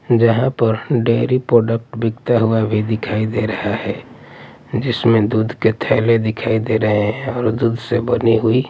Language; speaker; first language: Hindi; native; Hindi